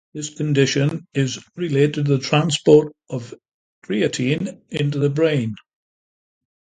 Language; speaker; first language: English; native; English